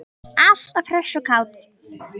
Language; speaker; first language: Icelandic; native; Icelandic